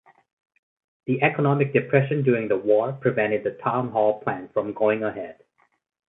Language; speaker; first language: English; native; English